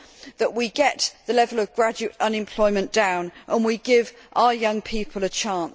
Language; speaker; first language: English; native; English